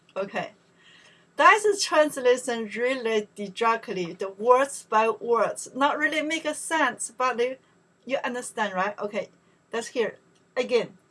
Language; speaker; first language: English; non-native, learner; Chinese